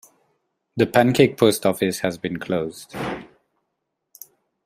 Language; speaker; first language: English; non-native, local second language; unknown